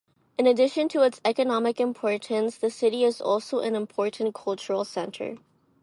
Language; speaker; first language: English; non-native, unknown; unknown